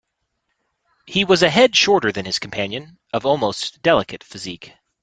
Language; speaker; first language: English; native; English